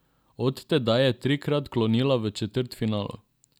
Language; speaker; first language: Slovenian; non-native, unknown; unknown